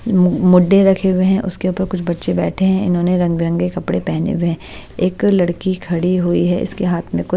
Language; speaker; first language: Hindi; native; Hindi